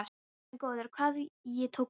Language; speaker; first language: Icelandic; non-native, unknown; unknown